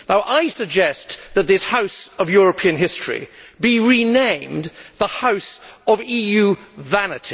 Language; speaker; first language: English; native; English